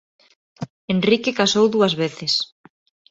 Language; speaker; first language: Galician; non-native, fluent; Spanish